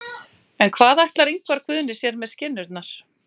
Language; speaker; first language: Icelandic; native; Icelandic